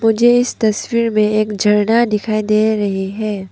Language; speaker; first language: Hindi; non-native, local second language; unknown